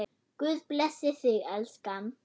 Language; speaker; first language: Icelandic; non-native, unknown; German